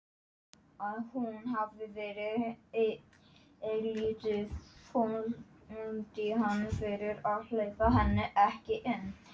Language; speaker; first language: Icelandic; non-native, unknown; Polish